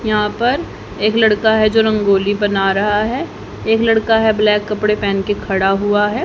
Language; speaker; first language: Hindi; native; Hindi